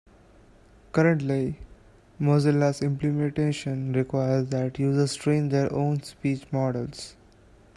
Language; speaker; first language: English; non-native, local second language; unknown